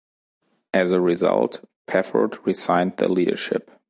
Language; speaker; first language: English; non-native, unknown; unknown